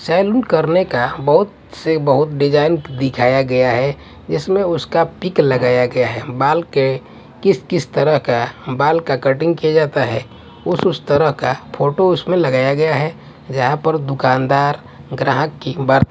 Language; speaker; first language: Hindi; non-native, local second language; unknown